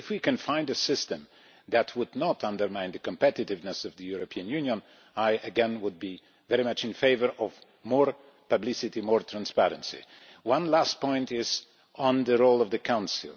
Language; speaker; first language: English; non-native, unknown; Polish